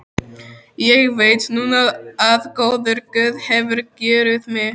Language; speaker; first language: Icelandic; native; Icelandic